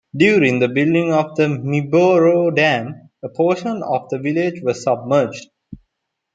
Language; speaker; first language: English; non-native, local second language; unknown